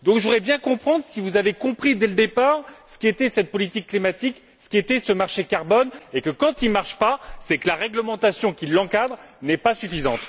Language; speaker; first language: French; native; French